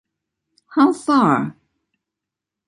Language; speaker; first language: English; native; English